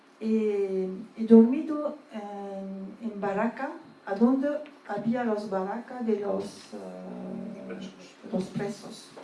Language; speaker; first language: Spanish; early bilingual, heritage; Spanish